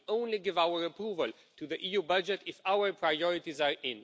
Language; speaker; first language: English; non-native, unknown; Romanian